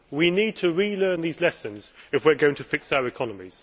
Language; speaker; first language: English; native; English